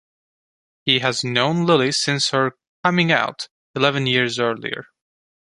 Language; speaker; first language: English; non-native, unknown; Turkish